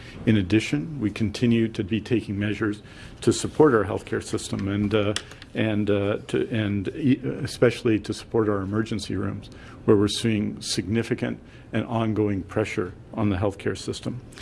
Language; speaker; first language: English; native; English